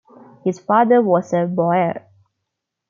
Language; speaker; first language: English; non-native, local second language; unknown